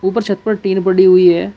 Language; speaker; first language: Hindi; native; Hindi